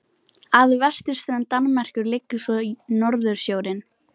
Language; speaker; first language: Icelandic; native; Icelandic